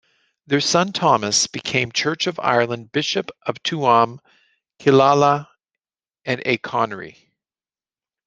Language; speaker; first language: English; native; English